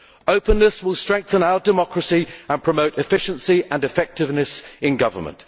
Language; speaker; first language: English; native; English